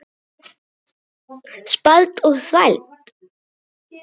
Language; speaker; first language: Icelandic; native; Icelandic